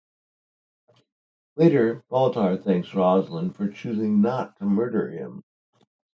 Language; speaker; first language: English; native; English